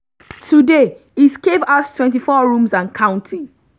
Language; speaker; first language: English; non-native, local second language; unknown